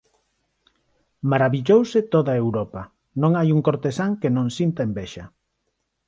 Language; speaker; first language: Galician; non-native, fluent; Spanish